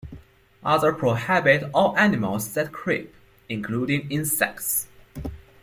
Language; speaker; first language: English; non-native, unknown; Chinese